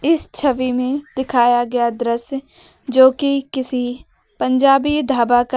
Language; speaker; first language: Hindi; native; Hindi